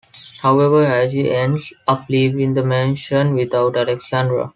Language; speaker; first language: English; non-native, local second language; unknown